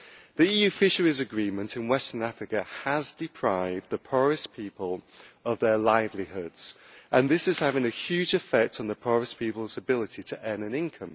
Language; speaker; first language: English; native; English